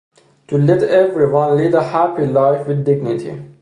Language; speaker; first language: English; non-native, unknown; Persian